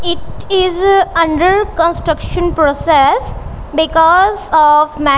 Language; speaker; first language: English; non-native, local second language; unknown